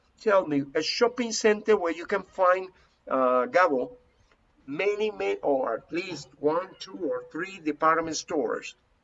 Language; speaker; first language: English; non-native, fluent; Spanish